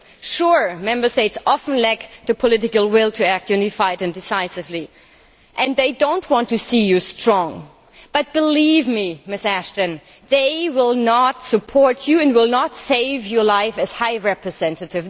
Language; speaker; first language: English; non-native, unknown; German